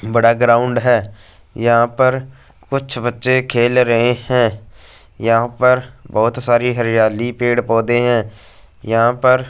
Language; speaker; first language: Hindi; non-native, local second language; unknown